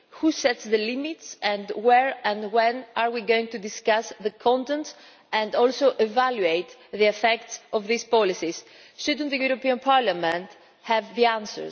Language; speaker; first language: English; non-native, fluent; Greek